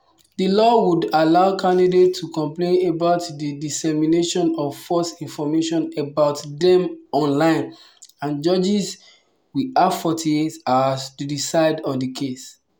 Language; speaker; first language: English; non-native, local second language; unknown